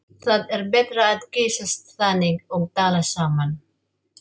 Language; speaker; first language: Icelandic; non-native, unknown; Filipino